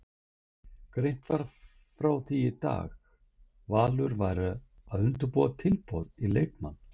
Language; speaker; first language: Icelandic; native; Icelandic